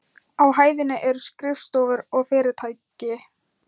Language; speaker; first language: Icelandic; non-native, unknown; Thai